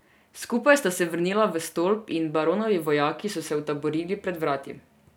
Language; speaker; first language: Slovenian; non-native, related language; Serbian